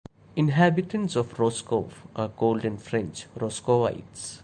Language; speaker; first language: English; non-native, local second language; Malayalam